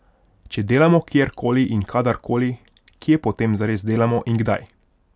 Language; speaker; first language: Slovenian; non-native, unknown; Hungarian